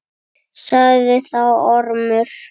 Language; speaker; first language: Icelandic; native; Icelandic